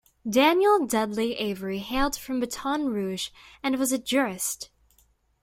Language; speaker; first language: English; native; English